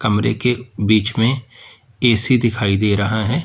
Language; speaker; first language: Hindi; native; Hindi